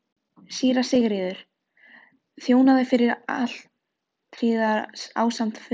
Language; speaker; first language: Icelandic; non-native, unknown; Filipino